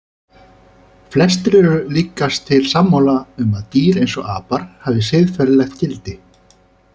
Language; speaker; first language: Icelandic; native; Icelandic